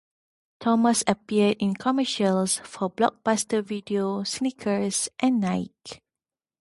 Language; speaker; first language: English; non-native, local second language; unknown